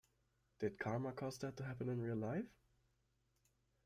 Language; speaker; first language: English; non-native, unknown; German